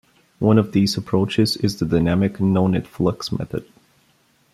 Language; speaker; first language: English; non-native, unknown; Bulgarian